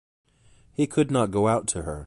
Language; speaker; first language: English; native; English